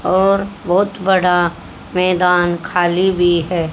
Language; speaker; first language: Hindi; native; Hindi